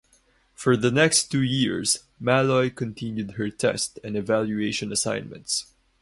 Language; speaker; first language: English; non-native, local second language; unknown